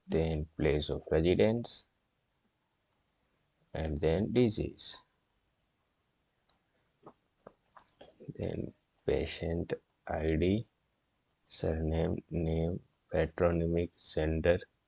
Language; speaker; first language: English; non-native, local second language; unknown